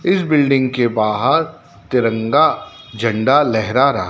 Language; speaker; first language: Hindi; native; Hindi